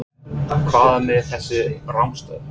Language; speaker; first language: Icelandic; non-native, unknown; English